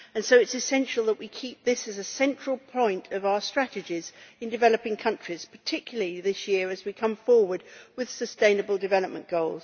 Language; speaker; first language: English; native; English